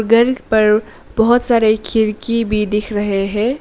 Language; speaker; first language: Hindi; early bilingual, other home language; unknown